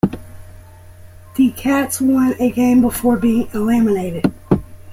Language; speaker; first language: English; native; English